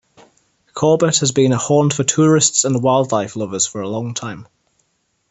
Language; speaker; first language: English; native; English